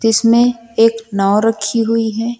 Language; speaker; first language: Hindi; native; Hindi